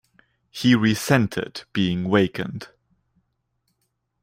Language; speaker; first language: English; non-native, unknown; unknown